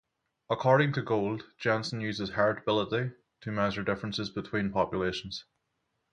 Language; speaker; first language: English; native; English